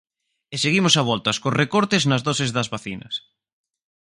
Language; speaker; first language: Galician; native; Galician